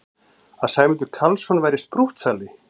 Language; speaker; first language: Icelandic; native; Icelandic